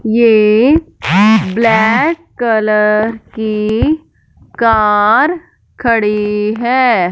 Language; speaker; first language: Hindi; non-native, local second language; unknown